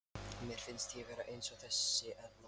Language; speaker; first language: Icelandic; non-native, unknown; Lithuanian